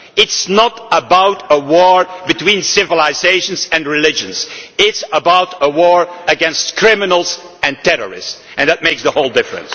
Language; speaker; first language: English; non-native, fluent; Dutch